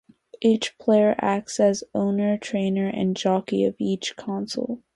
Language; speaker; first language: English; native; English